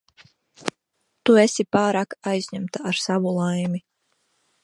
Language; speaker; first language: Latvian; native; Latvian